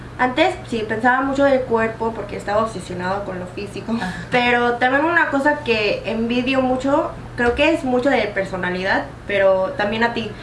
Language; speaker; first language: Spanish; early bilingual, other home language; Korean